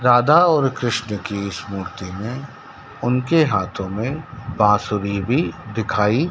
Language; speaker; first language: Hindi; native; Hindi